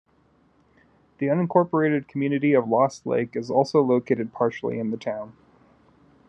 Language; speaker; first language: English; native; English